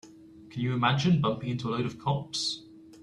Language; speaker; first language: English; native; English